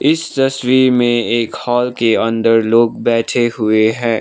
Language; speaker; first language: Hindi; non-native, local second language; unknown